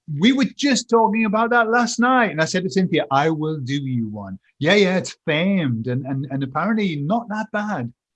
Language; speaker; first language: English; native; English